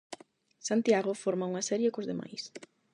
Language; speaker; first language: Galician; non-native, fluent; Spanish